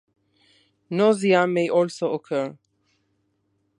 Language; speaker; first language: English; non-native, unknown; Spanish